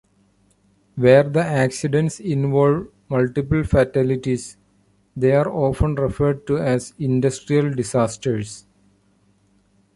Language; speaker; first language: English; non-native, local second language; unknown